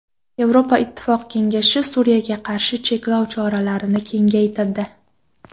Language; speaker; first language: Uzbek; non-native, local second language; Kara-Kalpak